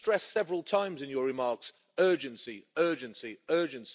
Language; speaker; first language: English; native; English